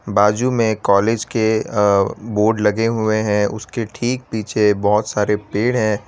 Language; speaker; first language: Hindi; non-native, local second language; Gujarati